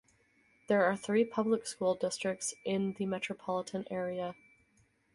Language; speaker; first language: English; native; English